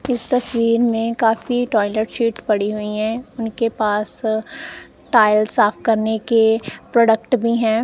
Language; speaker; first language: Hindi; non-native, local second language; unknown